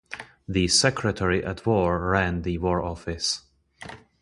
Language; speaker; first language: English; non-native, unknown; Czech